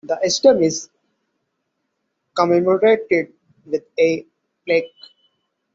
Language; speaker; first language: English; non-native, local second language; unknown